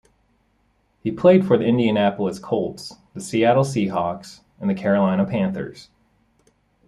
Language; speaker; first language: English; native; English